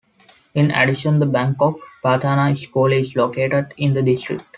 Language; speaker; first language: English; non-native, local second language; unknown